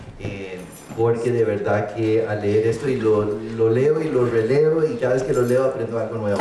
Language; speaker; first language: Spanish; early bilingual, heritage; Spanish